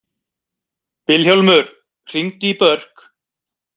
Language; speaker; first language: Icelandic; native; Icelandic